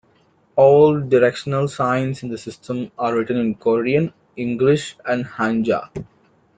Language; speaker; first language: English; non-native, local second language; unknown